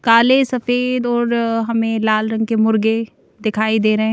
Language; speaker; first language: Hindi; native; Hindi